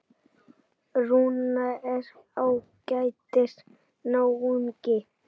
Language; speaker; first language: Icelandic; native; Icelandic